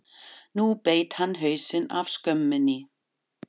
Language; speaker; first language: Icelandic; non-native, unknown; German